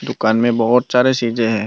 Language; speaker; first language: Hindi; non-native, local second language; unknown